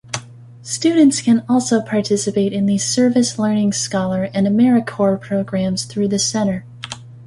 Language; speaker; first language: English; native; English